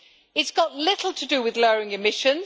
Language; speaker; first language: English; native; English